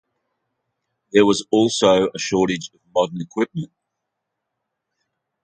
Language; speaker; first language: English; native; English